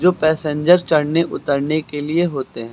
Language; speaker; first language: Hindi; native; Hindi